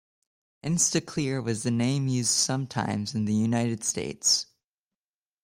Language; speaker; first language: English; native; English